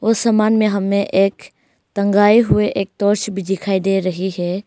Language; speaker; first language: Hindi; non-native, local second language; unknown